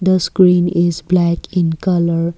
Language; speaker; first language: English; non-native, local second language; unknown